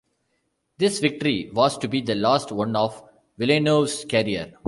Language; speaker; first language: English; non-native, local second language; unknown